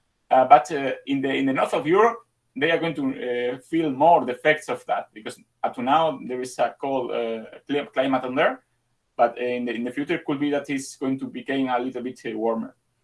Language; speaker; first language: English; non-native, fluent; Spanish